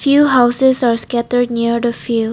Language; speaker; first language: English; non-native, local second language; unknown